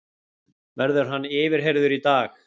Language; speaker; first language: Icelandic; native; Icelandic